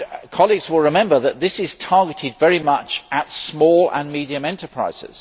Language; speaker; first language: English; native; English